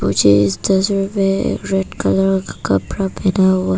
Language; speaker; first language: Hindi; non-native, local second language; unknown